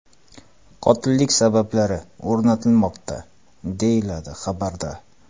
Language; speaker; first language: Uzbek; non-native, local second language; Kara-Kalpak